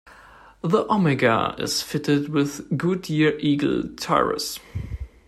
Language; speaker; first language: English; non-native, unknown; German